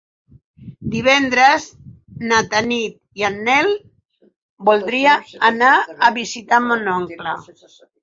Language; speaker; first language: Catalan; non-native, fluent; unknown